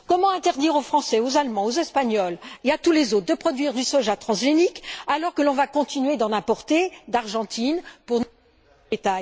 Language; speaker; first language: French; native; French